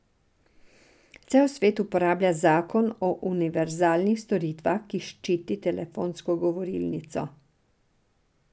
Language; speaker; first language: Slovenian; non-native, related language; Serbian